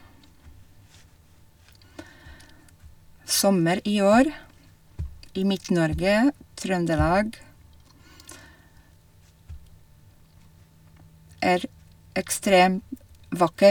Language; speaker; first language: Norwegian; non-native, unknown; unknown